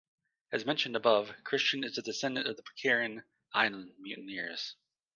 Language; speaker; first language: English; native; English